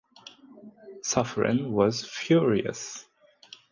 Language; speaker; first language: English; non-native, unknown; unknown